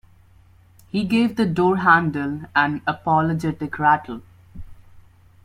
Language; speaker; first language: English; non-native, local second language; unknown